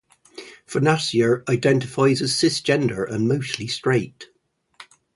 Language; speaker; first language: English; native; English